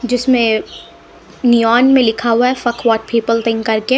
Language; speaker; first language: Hindi; non-native, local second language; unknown